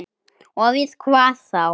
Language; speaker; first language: Icelandic; native; Icelandic